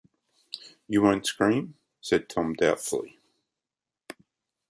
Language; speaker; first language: English; native; English